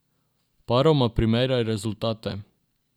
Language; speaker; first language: Slovenian; non-native, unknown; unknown